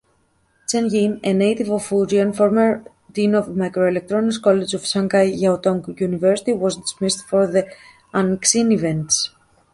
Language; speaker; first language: English; native; English